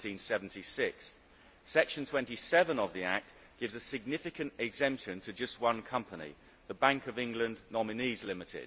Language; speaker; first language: English; native; English